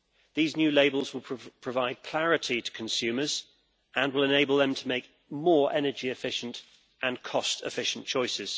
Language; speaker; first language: English; native; English